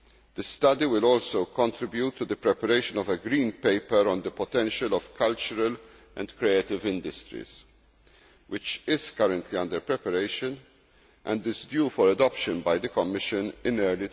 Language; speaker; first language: English; non-native, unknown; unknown